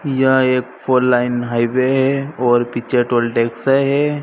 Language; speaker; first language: Hindi; native; Hindi